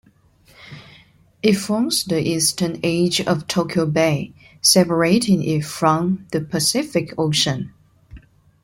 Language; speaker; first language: English; non-native, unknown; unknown